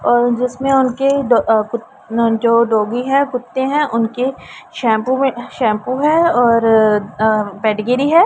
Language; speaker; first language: Hindi; non-native, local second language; Punjabi